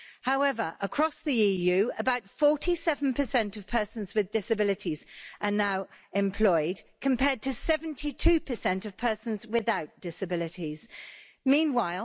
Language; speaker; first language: English; native; English